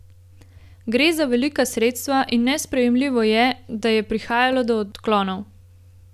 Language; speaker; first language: Slovenian; native; Slovenian